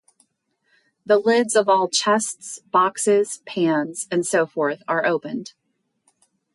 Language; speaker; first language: English; native; English